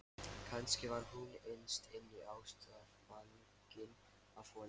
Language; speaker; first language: Icelandic; non-native, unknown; Lithuanian